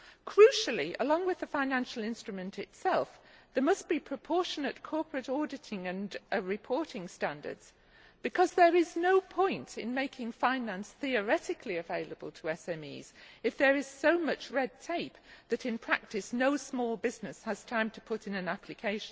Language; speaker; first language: English; native; English